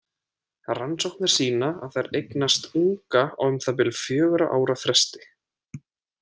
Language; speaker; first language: Icelandic; native; Icelandic